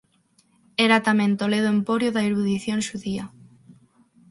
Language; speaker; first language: Galician; non-native, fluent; Spanish